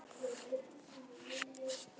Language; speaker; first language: Icelandic; native; Icelandic